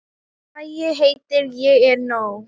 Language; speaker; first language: Icelandic; non-native, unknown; Thai